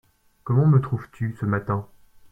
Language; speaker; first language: French; native; French